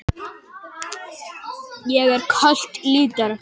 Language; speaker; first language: Icelandic; non-native, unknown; Japanese